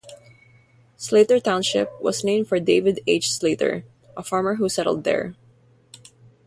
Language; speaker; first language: English; non-native, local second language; Filipino